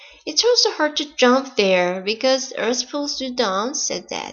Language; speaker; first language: English; non-native, fluent; Korean